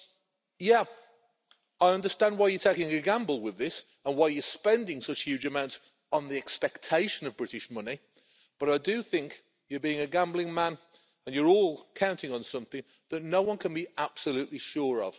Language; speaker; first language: English; native; English